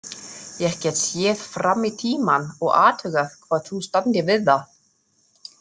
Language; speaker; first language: Icelandic; non-native, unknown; German